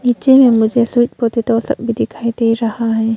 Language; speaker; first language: Hindi; early bilingual, other home language; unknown